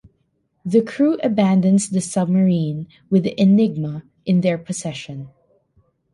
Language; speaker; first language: English; non-native, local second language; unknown